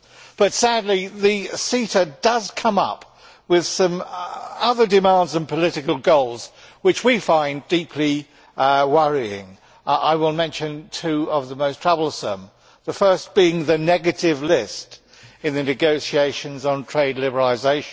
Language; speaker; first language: English; native; English